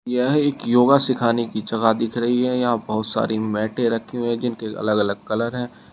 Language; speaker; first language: Hindi; native; Hindi